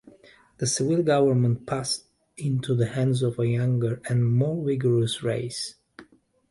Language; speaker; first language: English; native; English